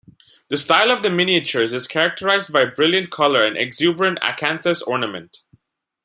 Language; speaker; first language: English; non-native, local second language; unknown